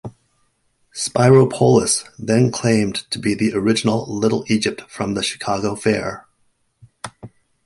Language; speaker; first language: English; native; English